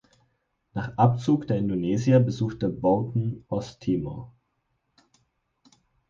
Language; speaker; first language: German; native; German